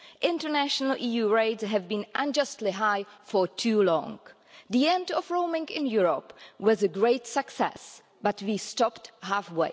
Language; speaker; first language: English; non-native, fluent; Czech